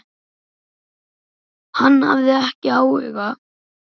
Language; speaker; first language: Icelandic; native; Icelandic